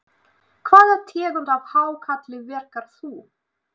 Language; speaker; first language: Icelandic; non-native, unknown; Russian